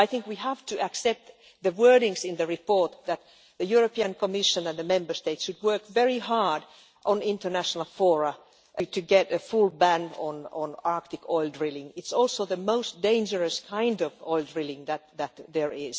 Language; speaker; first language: English; non-native, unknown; Finnish